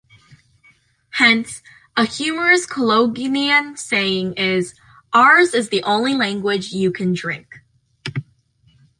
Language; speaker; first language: English; native; English